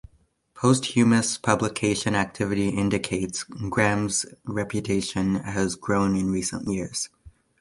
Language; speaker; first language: English; native; English